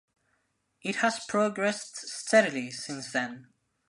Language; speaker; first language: English; non-native, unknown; Spanish